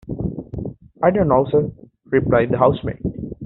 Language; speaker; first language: English; native; English